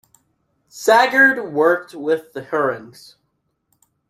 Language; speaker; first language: English; native; English